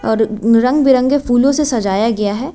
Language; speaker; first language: Hindi; native; Hindi